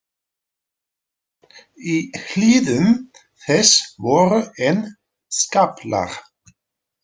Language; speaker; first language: Icelandic; non-native, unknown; Dutch